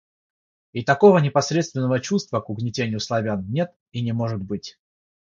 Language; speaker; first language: Russian; non-native, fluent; Georgian